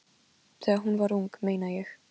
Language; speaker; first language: Icelandic; non-native, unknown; Polish